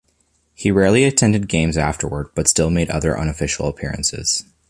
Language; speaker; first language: English; native; English